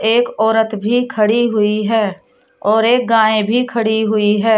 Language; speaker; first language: Hindi; native; Hindi